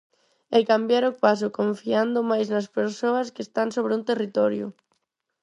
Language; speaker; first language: Galician; non-native, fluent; Spanish